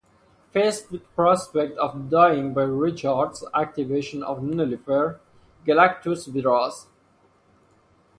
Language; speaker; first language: English; non-native, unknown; Persian